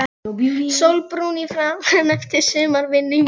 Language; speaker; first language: Icelandic; non-native, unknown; Polish